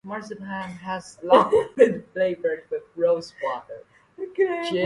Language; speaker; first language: English; non-native, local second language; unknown